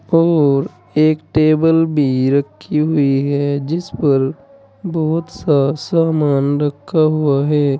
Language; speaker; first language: Hindi; native; Hindi